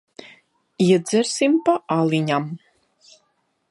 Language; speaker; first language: Latvian; non-native, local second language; Russian